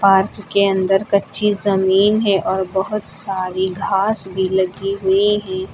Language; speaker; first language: Hindi; native; Hindi